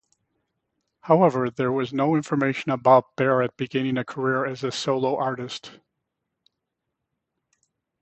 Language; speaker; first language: English; native; English